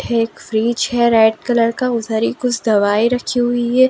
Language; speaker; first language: Hindi; non-native, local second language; Gujarati